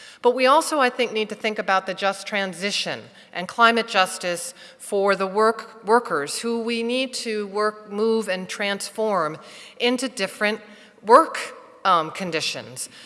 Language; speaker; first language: English; native; English